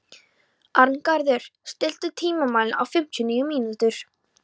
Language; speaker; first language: Icelandic; non-native, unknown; Polish